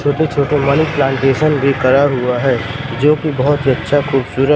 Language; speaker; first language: Hindi; native; Hindi